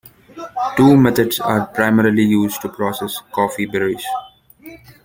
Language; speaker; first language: English; non-native, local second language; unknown